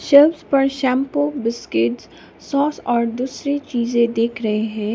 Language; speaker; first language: Hindi; non-native, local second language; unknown